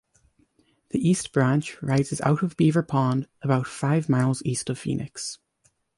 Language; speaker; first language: English; native; English